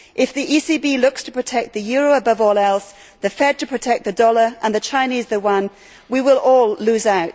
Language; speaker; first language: English; native; English